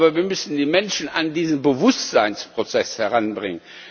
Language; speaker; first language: German; non-native, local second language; Luxembourgish